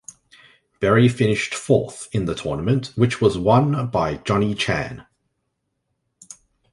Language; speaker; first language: English; native; English